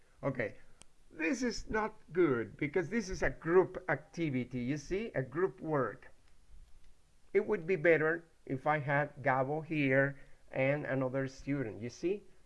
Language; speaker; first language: English; non-native, fluent; Spanish